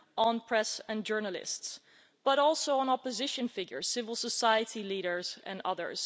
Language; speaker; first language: English; non-native, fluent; Dutch